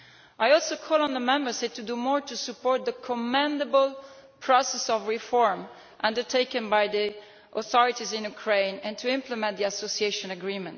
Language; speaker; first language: English; non-native, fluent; Italian